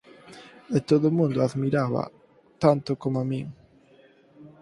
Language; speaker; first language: Galician; native; Galician